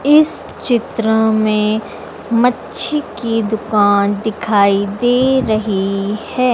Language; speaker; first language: Hindi; native; Hindi